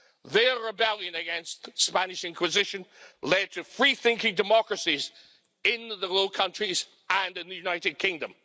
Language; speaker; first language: English; native; English